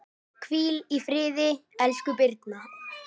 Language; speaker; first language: Icelandic; native; Icelandic